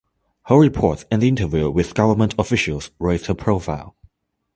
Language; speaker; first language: English; non-native, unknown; Chinese